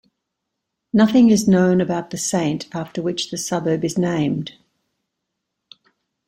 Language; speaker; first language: English; native; English